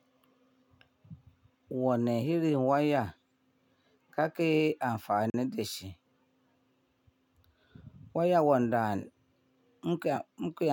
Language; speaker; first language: Hausa; non-native, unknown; Yoruba